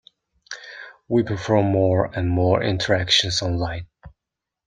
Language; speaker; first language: English; non-native, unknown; Mongolian